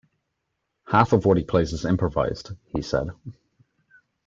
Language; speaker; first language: English; native; English